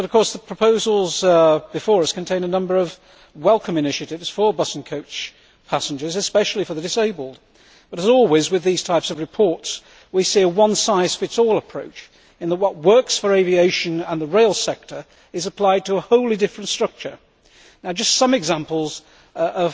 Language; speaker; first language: English; native; English